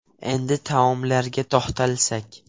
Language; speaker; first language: Uzbek; non-native, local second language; Russian